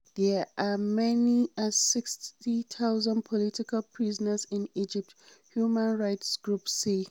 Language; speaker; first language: English; non-native, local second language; Hausa